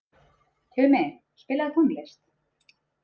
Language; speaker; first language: Icelandic; native; Icelandic